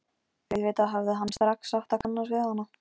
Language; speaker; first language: Icelandic; non-native, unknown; Polish